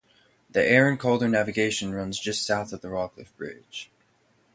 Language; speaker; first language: English; native; English